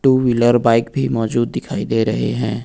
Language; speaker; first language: Hindi; native; Hindi